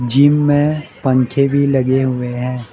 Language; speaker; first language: Hindi; non-native, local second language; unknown